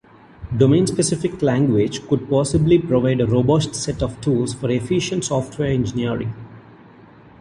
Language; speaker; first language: English; non-native, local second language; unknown